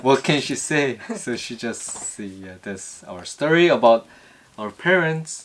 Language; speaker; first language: English; non-native, learner; Korean